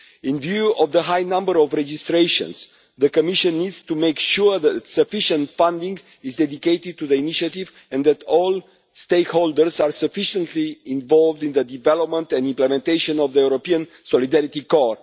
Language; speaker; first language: English; non-native, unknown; Romanian